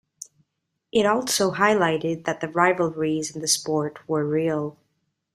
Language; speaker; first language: English; non-native, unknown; Italian